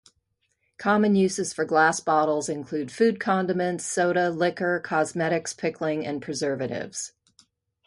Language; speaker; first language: English; native; English